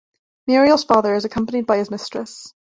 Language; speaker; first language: English; native; English